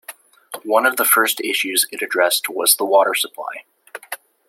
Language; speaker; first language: English; native; English